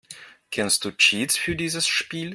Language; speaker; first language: German; non-native, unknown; Russian